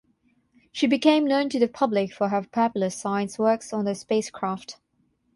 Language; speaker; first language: English; non-native, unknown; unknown